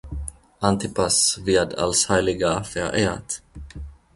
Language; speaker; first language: German; non-native, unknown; Finnish